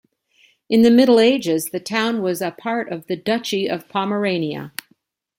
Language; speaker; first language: English; native; English